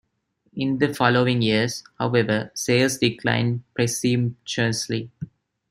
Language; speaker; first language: English; non-native, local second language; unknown